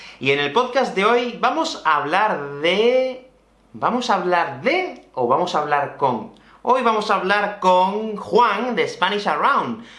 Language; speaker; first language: Spanish; native; Spanish